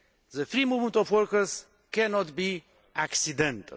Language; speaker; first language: English; non-native, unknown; Romanian